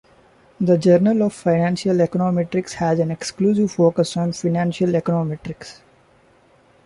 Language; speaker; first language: English; non-native, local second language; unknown